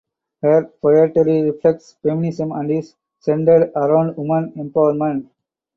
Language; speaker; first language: English; non-native, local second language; Tamil